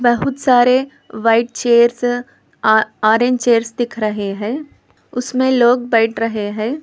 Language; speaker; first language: Hindi; non-native, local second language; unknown